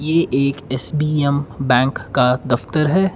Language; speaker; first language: Hindi; non-native, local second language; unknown